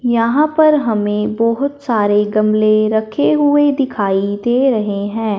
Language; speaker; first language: Hindi; non-native, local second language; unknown